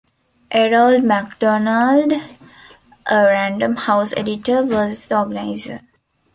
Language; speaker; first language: English; non-native, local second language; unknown